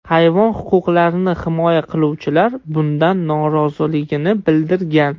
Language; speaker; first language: Uzbek; non-native, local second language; Russian